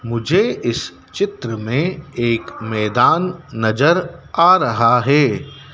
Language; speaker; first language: Hindi; native; Hindi